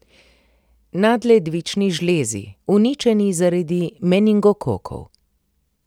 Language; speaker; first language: Slovenian; native; Slovenian